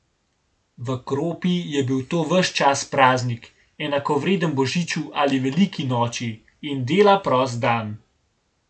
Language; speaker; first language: Slovenian; native; Slovenian